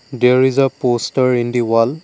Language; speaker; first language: English; non-native, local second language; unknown